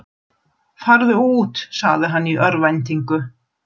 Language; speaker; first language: Icelandic; non-native, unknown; German